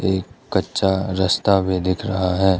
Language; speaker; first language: Hindi; early bilingual, other home language; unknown